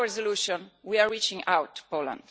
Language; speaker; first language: English; non-native, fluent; Italian